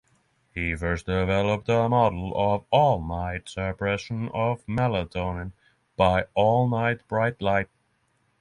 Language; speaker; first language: English; non-native, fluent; Norwegian